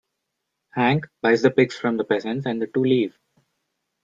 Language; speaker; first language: English; non-native, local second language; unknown